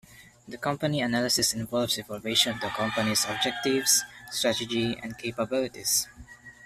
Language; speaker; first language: English; non-native, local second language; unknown